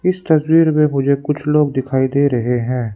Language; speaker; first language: Hindi; non-native, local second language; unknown